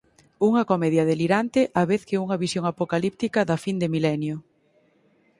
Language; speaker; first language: Galician; native; Galician